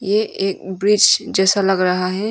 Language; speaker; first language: Hindi; non-native, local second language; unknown